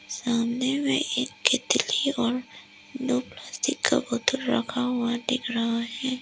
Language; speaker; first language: Hindi; non-native, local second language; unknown